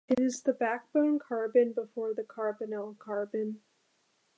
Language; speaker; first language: English; native; English